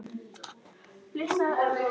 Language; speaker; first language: Icelandic; native; Icelandic